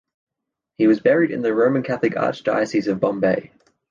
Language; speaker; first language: English; native; English